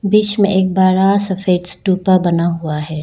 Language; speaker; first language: Hindi; non-native, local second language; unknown